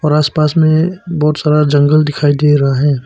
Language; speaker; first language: Hindi; early bilingual, other home language; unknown